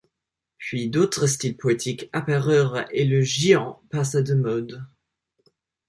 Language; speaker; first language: French; non-native, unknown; English